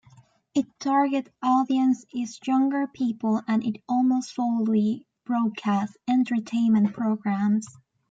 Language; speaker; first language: English; native; English